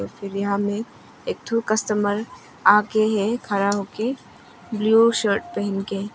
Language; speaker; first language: Hindi; non-native, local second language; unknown